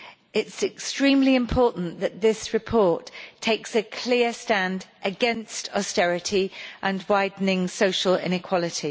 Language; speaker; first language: English; native; English